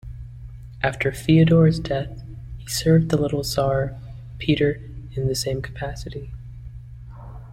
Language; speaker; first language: English; native; English